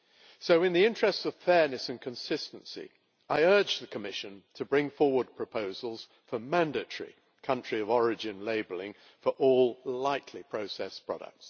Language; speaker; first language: English; native; English